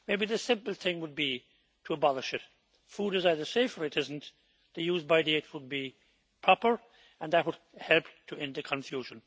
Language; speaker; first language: English; native; English